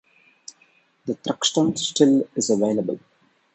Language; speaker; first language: English; non-native, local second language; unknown